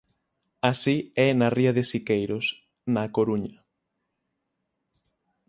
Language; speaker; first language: Galician; native; Galician